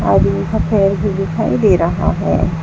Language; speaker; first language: Hindi; native; Hindi